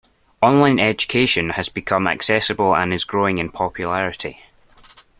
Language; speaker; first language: English; native; English